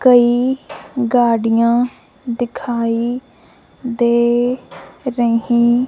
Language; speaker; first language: Hindi; non-native, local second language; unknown